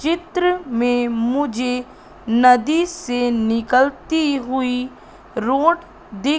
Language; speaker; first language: Hindi; native; Hindi